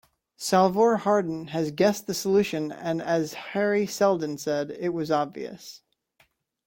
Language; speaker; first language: English; native; English